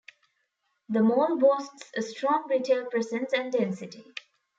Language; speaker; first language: English; non-native, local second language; Tamil